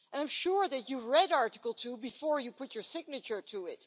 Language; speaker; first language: English; non-native, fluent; Dutch